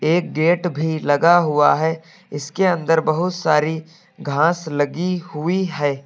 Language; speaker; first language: Hindi; native; Hindi